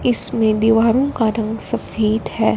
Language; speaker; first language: Hindi; non-native, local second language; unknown